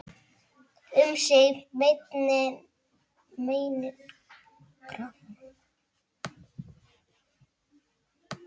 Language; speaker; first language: Icelandic; native; Icelandic